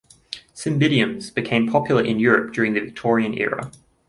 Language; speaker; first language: English; native; English